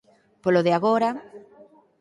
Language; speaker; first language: Galician; native; Galician